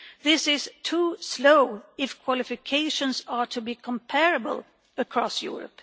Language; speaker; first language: English; non-native, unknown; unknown